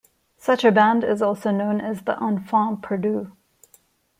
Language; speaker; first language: English; non-native, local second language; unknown